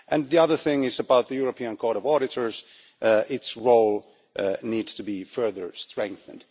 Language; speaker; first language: English; non-native, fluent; Finnish